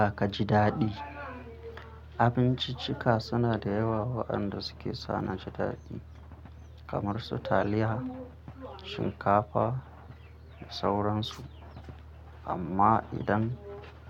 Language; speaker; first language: Hausa; non-native, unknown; Akan